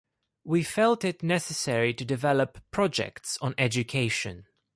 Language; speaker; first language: English; non-native, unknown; Greek